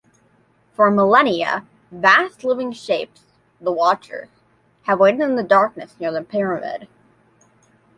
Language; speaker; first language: English; native; English